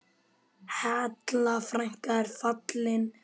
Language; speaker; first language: Icelandic; native; Icelandic